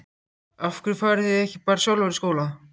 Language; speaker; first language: Icelandic; native; Icelandic